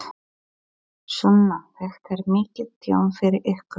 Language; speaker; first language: Icelandic; non-native, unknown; Polish